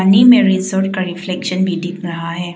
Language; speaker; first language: Hindi; non-native, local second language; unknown